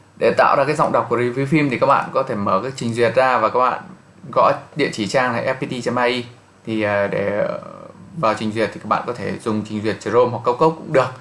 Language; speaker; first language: Vietnamese; native; Vietnamese